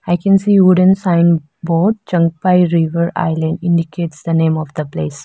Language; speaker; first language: English; non-native, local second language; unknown